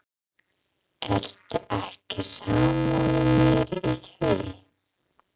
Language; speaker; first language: Icelandic; non-native, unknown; English